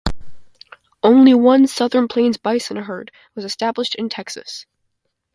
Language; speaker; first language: English; native; English